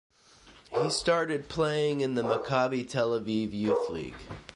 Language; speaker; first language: English; native; English